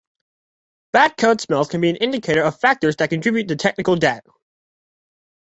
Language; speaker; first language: English; native; English